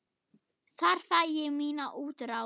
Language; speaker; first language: Icelandic; non-native, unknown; German